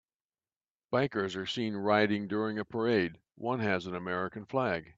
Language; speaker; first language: English; native; English